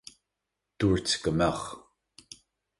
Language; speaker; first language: Irish; native; Irish